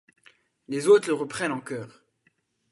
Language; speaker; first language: French; non-native, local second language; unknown